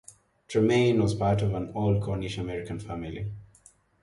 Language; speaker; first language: English; non-native, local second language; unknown